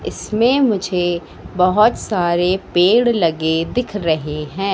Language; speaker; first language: Hindi; native; Hindi